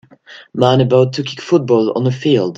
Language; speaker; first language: English; non-native, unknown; French